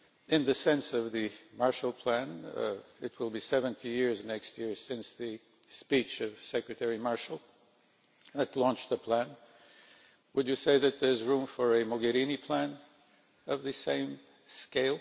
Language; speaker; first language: English; non-native, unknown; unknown